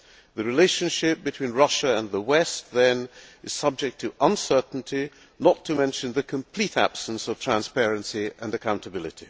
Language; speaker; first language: English; non-native, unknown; Hungarian